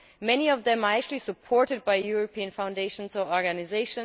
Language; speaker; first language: English; non-native, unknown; German